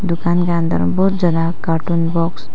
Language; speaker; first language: Hindi; non-native, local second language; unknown